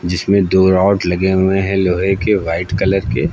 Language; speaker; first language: Hindi; native; Hindi